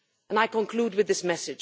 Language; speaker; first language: English; non-native, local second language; Maltese